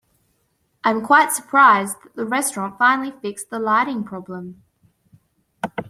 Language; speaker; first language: English; native; English